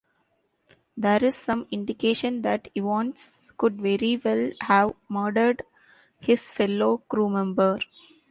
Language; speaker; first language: English; non-native, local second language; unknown